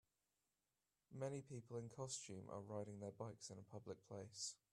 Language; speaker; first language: English; native; English